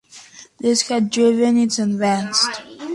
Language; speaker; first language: English; native; English